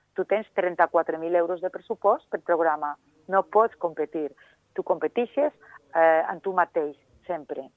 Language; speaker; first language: Catalan; non-native, local second language; Spanish